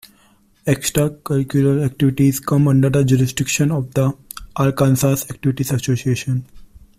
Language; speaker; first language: English; non-native, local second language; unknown